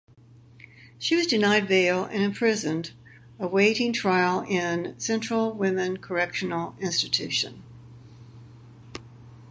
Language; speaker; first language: English; native; English